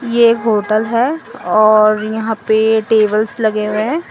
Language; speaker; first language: Hindi; non-native, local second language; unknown